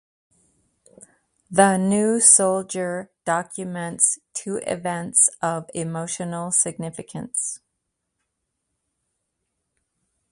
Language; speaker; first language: English; native; English